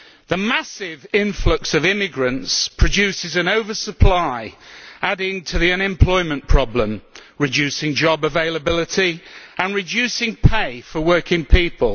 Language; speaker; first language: English; native; English